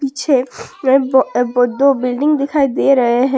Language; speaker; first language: Hindi; non-native, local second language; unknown